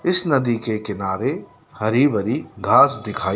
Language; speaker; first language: Hindi; native; Hindi